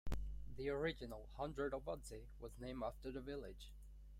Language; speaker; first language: English; non-native, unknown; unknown